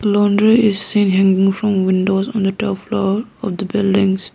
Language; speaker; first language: English; non-native, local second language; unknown